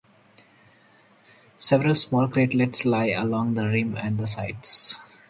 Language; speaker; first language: English; non-native, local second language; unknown